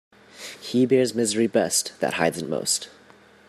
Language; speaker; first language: English; native; English